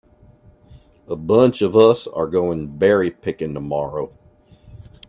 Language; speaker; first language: English; native; English